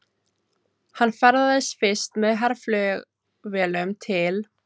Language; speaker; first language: Icelandic; non-native, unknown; Filipino